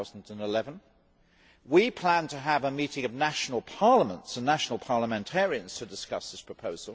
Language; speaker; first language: English; native; English